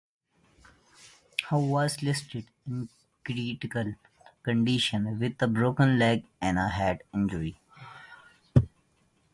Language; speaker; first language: English; non-native, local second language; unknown